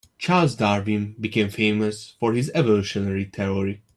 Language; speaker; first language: English; native; English